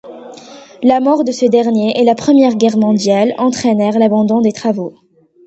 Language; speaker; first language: French; non-native, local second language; Arabic